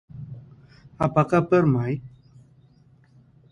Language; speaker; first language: Indonesian; non-native, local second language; Javanese